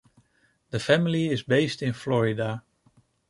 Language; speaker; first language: English; non-native, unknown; Dutch